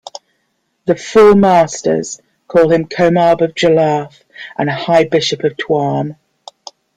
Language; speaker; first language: English; native; English